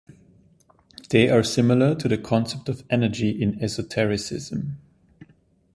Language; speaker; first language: English; non-native, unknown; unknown